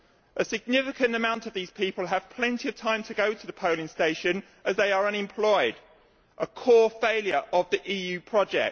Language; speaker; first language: English; native; English